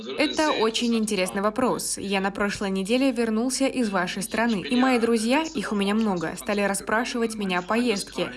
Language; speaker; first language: Russian; non-native, fluent; German